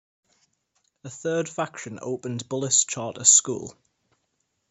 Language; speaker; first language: English; native; English